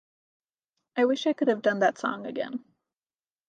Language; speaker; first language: English; native; English